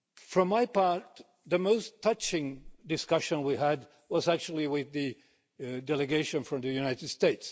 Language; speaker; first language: English; non-native, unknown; Finnish